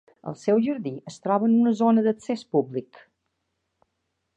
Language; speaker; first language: Catalan; native; Catalan